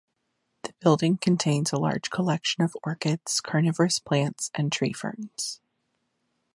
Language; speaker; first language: English; native; English